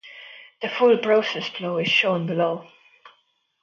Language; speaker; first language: English; non-native, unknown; Estonian